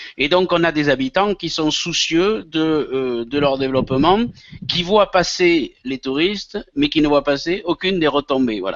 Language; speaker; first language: French; native; French